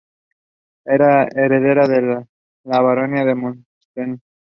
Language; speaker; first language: English; non-native, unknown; Spanish